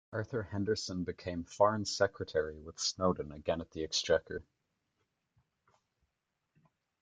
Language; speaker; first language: English; native; English